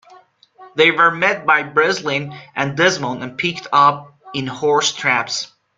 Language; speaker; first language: English; non-native, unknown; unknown